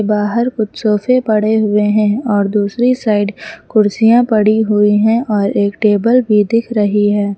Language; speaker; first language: Hindi; native; Hindi